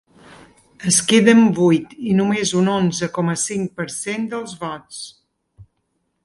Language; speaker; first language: Catalan; native; Catalan